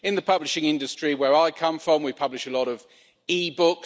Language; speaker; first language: English; native; English